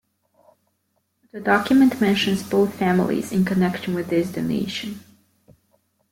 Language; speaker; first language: English; native; English